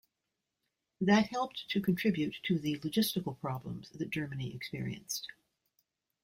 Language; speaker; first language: English; native; English